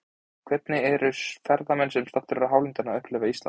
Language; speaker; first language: Icelandic; native; Icelandic